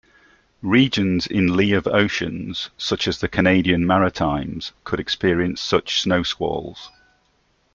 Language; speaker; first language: English; native; English